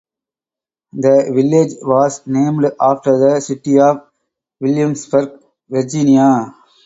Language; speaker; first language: English; non-native, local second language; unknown